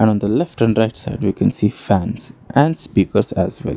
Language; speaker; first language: English; non-native, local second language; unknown